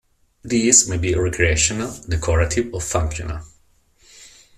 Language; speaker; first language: English; non-native, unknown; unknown